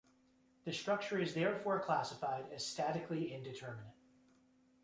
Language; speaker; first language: English; native; English